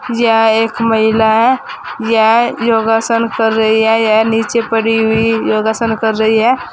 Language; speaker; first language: Hindi; native; Hindi